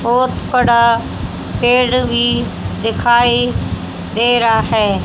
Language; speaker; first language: Hindi; native; Hindi